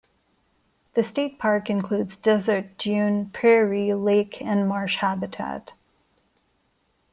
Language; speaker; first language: English; non-native, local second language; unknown